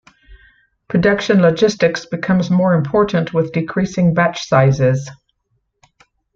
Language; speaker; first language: English; native; English